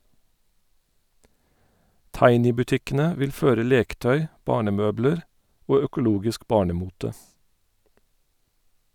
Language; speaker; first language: Norwegian; non-native, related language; Faroese